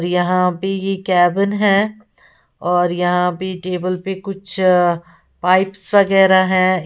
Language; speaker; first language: Hindi; native; Hindi